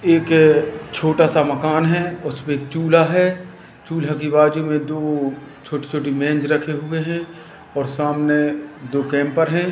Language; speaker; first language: Hindi; native; Hindi